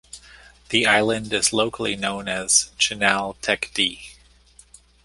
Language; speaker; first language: English; native; English